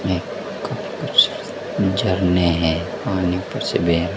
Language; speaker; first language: Hindi; native; Hindi